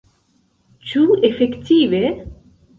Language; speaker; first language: Esperanto; non-native, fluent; Central Kurdish